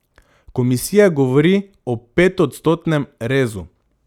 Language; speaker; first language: Slovenian; non-native, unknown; Macedonian